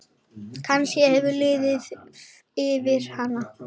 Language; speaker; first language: Icelandic; native; Icelandic